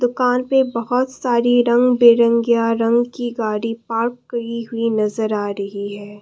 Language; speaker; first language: Hindi; non-native, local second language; Assamese